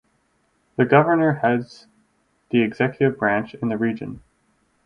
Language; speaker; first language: English; native; English